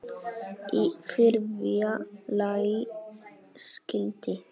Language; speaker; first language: Icelandic; non-native, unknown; Polish